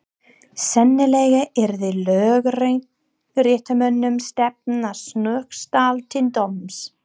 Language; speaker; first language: Icelandic; non-native, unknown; English